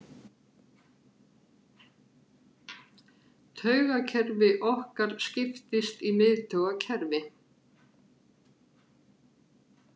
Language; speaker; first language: Icelandic; native; Icelandic